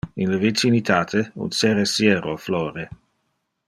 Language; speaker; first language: Interlingua; non-native, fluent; Dutch